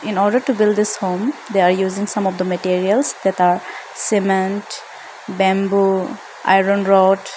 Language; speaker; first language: English; non-native, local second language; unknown